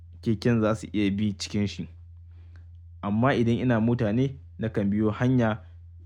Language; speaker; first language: Hausa; native; Hausa